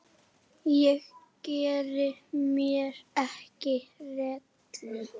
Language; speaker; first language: Icelandic; native; Icelandic